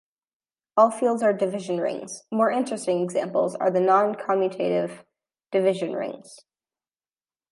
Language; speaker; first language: English; native; English